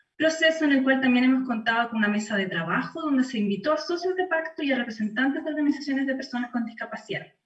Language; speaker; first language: Spanish; native; Spanish